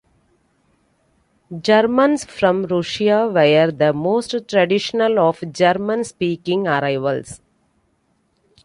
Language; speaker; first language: English; non-native, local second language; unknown